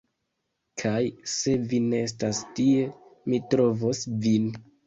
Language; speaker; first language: Esperanto; non-native, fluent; Kinyarwanda